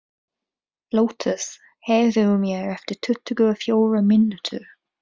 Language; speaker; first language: Icelandic; non-native, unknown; English